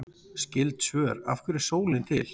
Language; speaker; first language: Icelandic; native; Icelandic